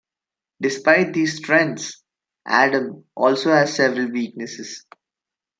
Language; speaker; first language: English; non-native, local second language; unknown